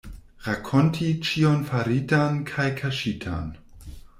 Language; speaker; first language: Esperanto; non-native, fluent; German